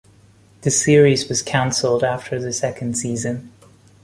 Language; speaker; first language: English; non-native, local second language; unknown